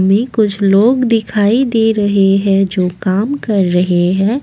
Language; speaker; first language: Hindi; non-native, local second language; Assamese